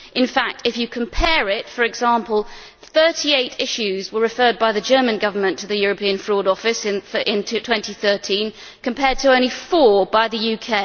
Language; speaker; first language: English; native; English